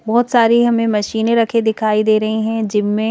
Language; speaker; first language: Hindi; native; Hindi